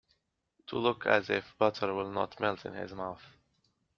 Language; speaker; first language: English; native; English